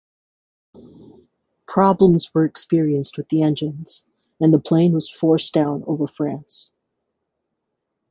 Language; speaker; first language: English; native; English